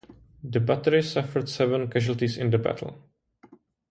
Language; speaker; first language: English; non-native, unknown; Czech